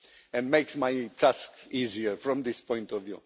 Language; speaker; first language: English; non-native, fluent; Romanian